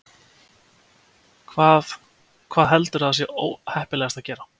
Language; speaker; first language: Icelandic; native; Icelandic